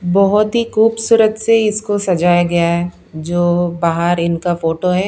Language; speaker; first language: Hindi; non-native, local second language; Punjabi